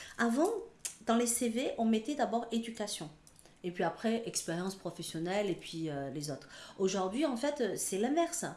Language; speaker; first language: French; early bilingual, other home language; Chinese